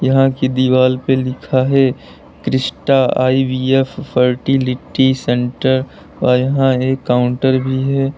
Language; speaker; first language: Hindi; native; Hindi